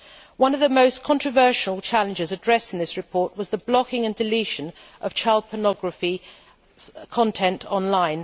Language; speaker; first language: English; native; English